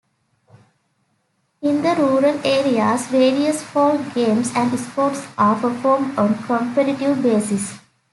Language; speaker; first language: English; native; English